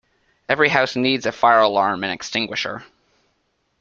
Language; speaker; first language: English; native; English